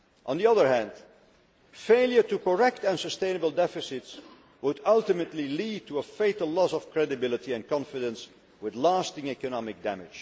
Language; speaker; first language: English; non-native, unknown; Dutch